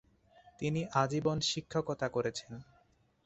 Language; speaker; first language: Bangla; non-native, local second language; Chittagonian